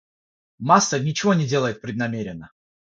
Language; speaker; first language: Russian; non-native, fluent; Georgian